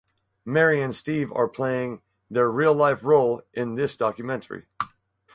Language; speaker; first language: English; native; English